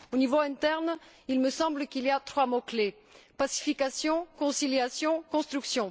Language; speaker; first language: French; non-native, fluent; Bulgarian